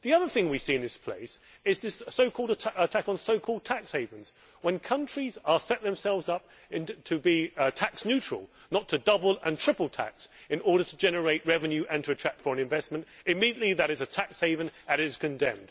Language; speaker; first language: English; native; English